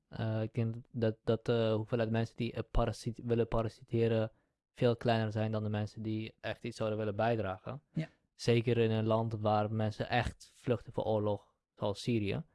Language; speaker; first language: Dutch; early bilingual, other home language; Central Kurdish